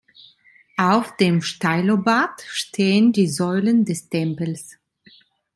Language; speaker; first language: German; non-native, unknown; Italian